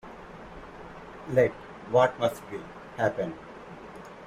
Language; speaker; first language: English; non-native, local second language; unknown